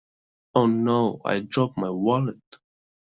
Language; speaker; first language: English; non-native, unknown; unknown